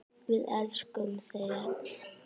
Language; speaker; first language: Icelandic; native; Icelandic